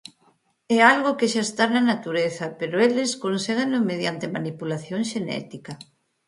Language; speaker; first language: Galician; native; Galician